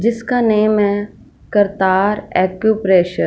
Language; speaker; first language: Hindi; non-native, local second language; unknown